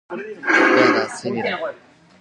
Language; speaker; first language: English; non-native, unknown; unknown